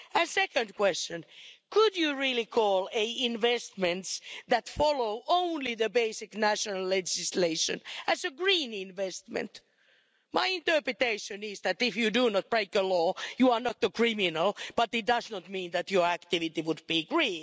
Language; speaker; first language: English; non-native, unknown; Finnish